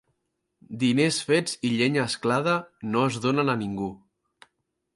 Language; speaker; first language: Catalan; native; Catalan